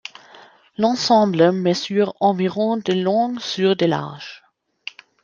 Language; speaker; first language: French; non-native, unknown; German